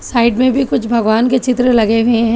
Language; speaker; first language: Hindi; non-native, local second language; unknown